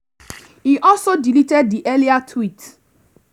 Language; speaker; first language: English; non-native, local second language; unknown